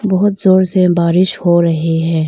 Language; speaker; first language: Hindi; non-native, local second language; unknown